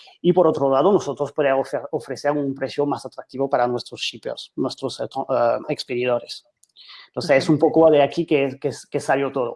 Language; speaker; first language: Spanish; non-native, fluent; French